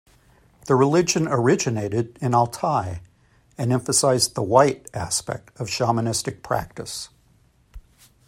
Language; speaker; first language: English; native; English